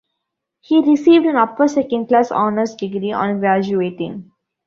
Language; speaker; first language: English; non-native, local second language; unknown